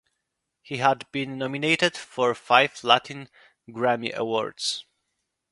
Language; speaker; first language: English; non-native, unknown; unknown